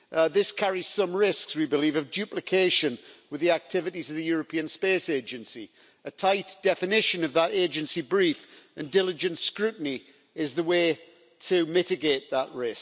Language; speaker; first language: English; native; English